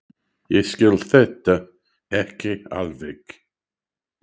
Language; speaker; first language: Icelandic; non-native, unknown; English